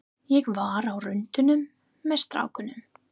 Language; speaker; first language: Icelandic; non-native, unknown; English